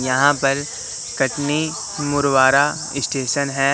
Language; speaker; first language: Hindi; native; Hindi